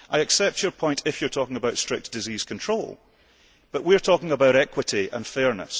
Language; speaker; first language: English; early bilingual, heritage; English